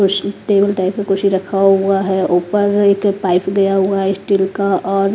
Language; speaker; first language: Hindi; non-native, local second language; Punjabi